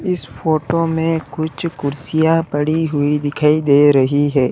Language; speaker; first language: Hindi; native; Hindi